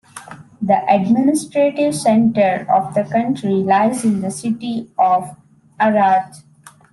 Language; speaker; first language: English; non-native, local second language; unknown